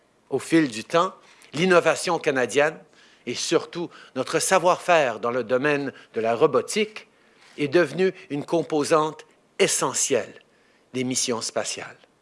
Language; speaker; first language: French; early bilingual, heritage; French